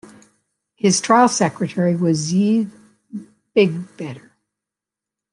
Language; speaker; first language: English; native; English